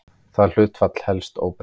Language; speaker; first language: Icelandic; native; Icelandic